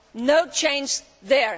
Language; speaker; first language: English; non-native, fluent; Danish